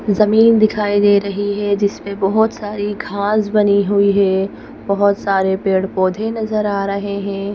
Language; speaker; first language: Hindi; native; Hindi